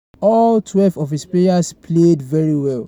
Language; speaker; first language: English; non-native, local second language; Yoruba